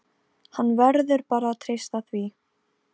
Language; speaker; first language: Icelandic; non-native, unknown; Polish